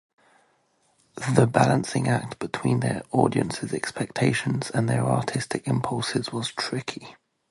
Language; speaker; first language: English; native; English